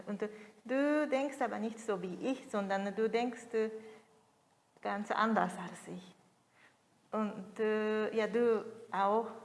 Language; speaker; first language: German; non-native, fluent; Japanese